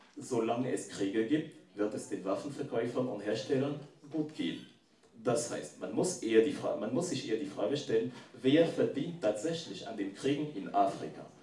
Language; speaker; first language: German; non-native, fluent; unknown